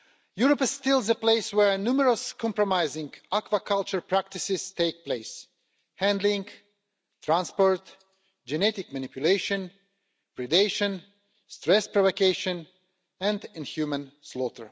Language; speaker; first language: English; non-native, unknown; Russian